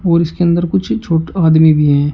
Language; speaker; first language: Hindi; native; Hindi